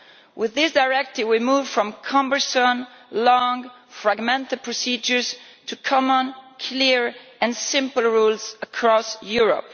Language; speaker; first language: English; non-native, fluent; Italian